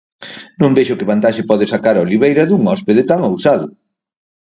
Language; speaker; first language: Galician; native; Galician